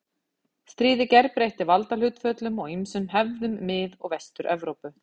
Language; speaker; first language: Icelandic; native; Icelandic